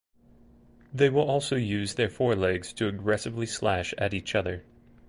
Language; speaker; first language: English; native; English